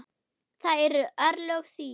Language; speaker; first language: Icelandic; non-native, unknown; German